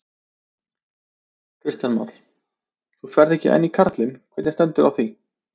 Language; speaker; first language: Icelandic; native; Icelandic